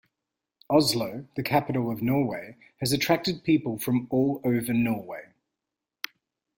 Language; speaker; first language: English; native; English